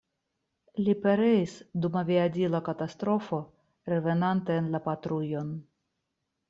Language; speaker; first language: Esperanto; non-native, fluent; Russian